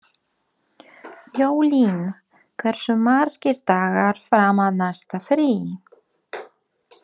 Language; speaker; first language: Icelandic; non-native, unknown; Polish